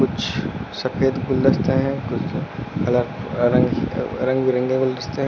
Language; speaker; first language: Hindi; native; Hindi